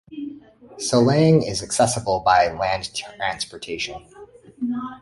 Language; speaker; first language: English; native; English